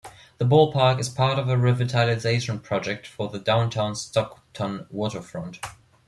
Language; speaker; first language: English; non-native, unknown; German